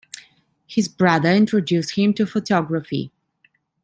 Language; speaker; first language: English; non-native, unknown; Italian